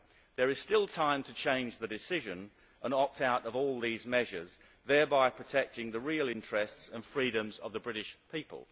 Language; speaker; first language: English; native; English